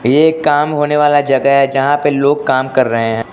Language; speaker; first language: Hindi; non-native, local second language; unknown